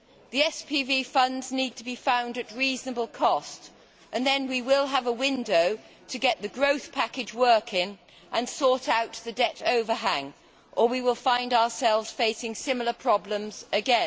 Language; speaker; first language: English; native; English